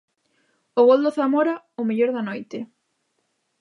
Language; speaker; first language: Galician; native; Galician